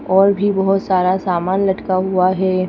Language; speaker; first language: Hindi; native; Hindi